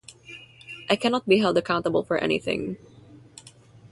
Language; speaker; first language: English; non-native, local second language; Filipino